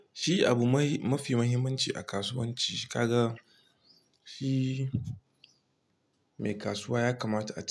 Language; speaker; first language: Hausa; non-native, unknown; Igbo